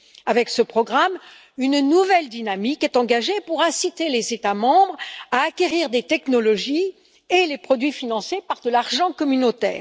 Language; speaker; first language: French; native; French